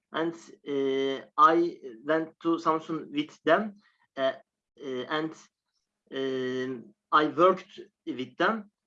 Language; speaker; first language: English; non-native, learner; Turkish